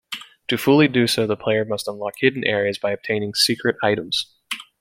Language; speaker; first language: English; native; English